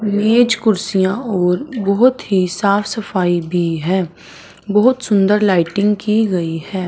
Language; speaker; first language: Hindi; non-native, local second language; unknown